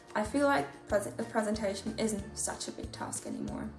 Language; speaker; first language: English; non-native, fluent; German